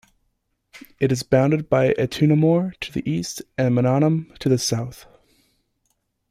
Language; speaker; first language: English; native; English